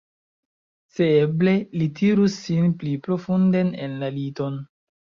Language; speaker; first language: Esperanto; non-native, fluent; Chinese